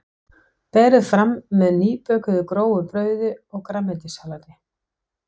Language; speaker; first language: Icelandic; non-native, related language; Danish